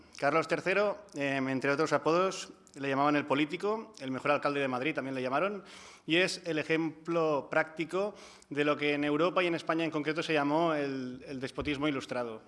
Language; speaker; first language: Spanish; non-native, local second language; Catalan